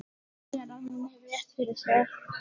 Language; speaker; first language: Icelandic; native; Icelandic